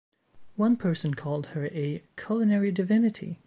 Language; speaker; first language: English; native; English